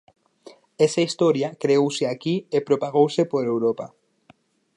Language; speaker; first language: Galician; native; Galician